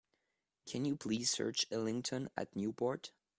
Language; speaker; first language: English; non-native, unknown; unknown